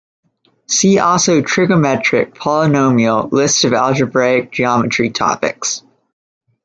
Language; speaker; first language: English; native; English